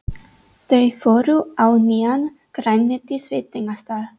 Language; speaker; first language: Icelandic; non-native, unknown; English